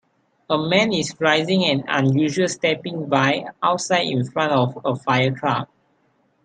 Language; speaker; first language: English; non-native, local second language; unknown